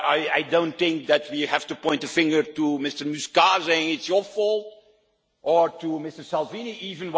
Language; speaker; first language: English; non-native, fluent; Dutch